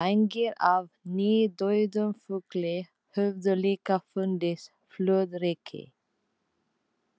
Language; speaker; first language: Icelandic; non-native, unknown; Filipino